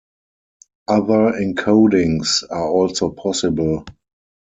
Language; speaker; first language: English; non-native, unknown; German